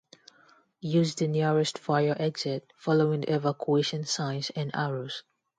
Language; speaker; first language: English; non-native, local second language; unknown